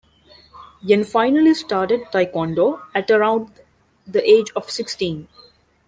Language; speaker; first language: English; non-native, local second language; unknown